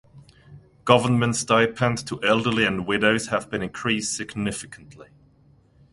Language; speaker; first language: English; non-native, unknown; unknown